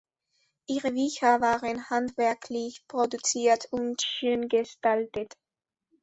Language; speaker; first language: German; non-native, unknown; Spanish